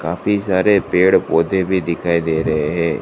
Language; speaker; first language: Hindi; non-native, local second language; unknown